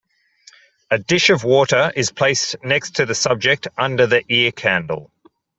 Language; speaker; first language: English; native; English